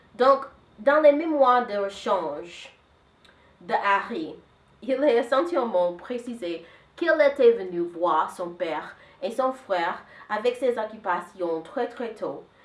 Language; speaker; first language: French; non-native, fluent; English